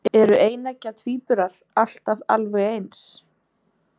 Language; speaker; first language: Icelandic; native; Icelandic